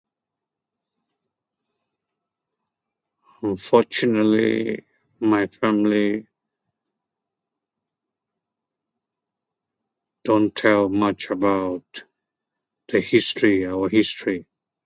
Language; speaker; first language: English; non-native, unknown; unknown